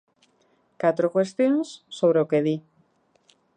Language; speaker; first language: Galician; native; Galician